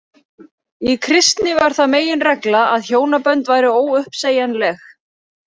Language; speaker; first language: Icelandic; native; Icelandic